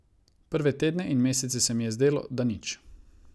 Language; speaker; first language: Slovenian; non-native, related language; Croatian